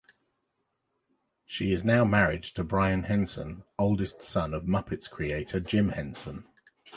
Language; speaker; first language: English; native; English